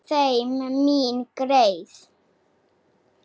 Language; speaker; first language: Icelandic; non-native, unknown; Slovak